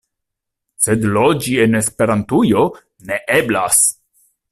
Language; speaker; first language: Esperanto; non-native, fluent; Italian